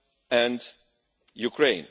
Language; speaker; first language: English; non-native, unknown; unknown